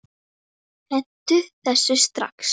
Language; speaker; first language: Icelandic; native; Icelandic